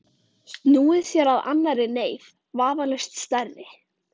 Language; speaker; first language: Icelandic; native; Icelandic